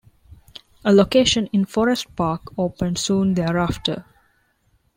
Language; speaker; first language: English; non-native, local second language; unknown